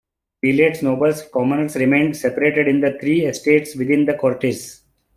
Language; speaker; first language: English; non-native, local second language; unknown